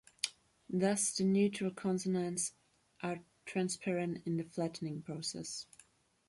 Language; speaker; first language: English; non-native, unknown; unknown